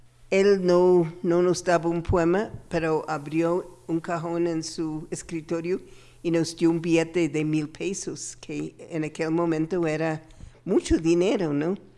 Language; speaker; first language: Spanish; non-native, fluent; English